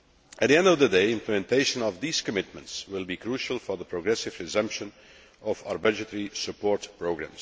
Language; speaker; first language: English; non-native, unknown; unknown